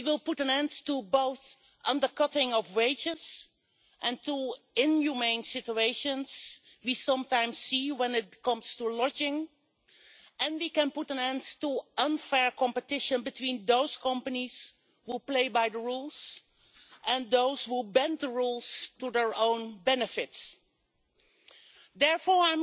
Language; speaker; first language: English; non-native, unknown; Dutch